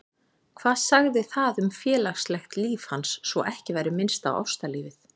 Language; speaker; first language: Icelandic; native; Icelandic